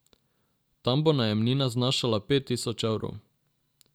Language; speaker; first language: Slovenian; non-native, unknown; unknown